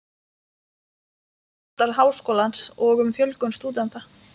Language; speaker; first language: Icelandic; non-native, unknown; Lithuanian